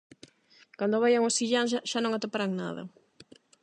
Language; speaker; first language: Galician; non-native, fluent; Spanish